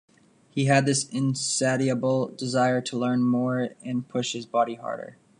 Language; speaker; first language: English; native; English